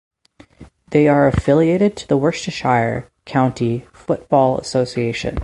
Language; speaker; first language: English; native; English